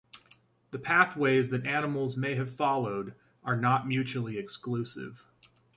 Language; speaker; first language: English; native; English